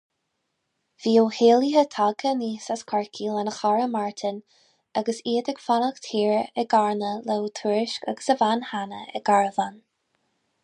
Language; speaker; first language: Irish; non-native, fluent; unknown